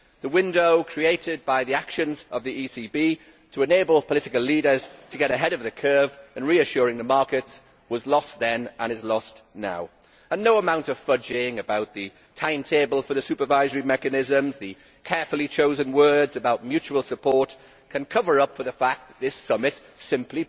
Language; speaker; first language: English; native; English